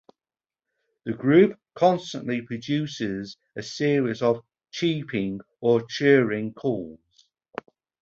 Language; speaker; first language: English; native; English